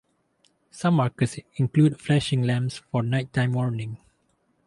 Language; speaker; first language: English; non-native, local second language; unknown